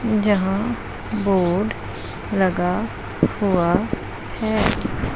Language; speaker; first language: Hindi; non-native, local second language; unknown